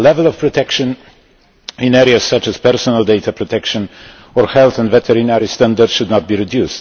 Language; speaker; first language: English; non-native, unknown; Polish